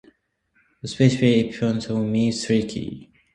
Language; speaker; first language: English; non-native, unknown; Japanese